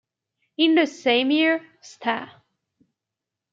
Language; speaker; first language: English; native; English